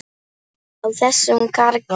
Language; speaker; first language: Icelandic; non-native, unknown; Polish